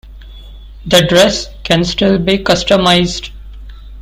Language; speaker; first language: English; non-native, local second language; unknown